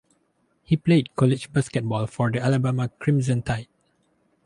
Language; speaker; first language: English; non-native, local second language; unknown